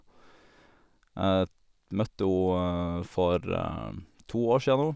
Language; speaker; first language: Norwegian; native; Norwegian